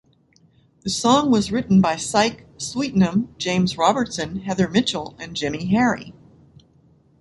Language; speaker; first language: English; native; English